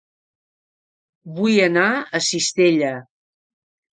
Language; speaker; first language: Catalan; native; Catalan